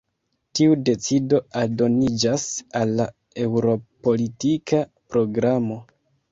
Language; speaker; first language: Esperanto; non-native, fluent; Kinyarwanda